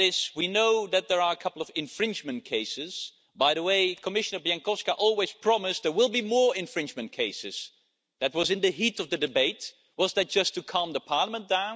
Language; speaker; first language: English; non-native, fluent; Dutch